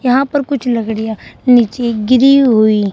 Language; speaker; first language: Hindi; native; Hindi